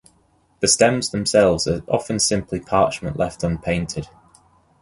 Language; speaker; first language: English; native; English